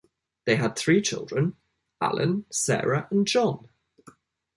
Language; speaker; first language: English; native; English